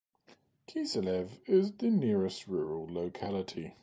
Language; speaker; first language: English; native; English